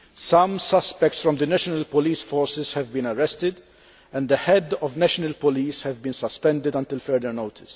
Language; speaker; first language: English; non-native, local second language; Maltese